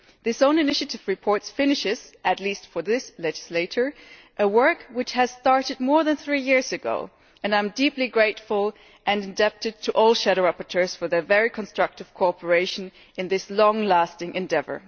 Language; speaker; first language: English; non-native, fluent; German